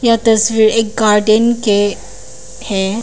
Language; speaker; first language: Hindi; non-native, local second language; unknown